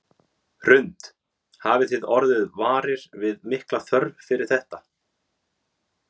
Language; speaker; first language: Icelandic; native; Icelandic